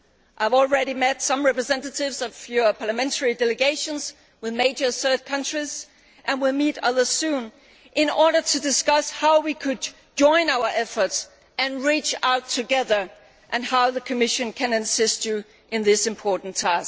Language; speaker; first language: English; non-native, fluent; Danish